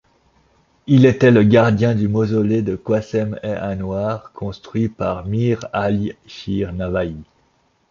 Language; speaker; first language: French; native; French